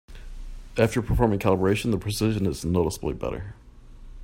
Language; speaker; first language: English; native; English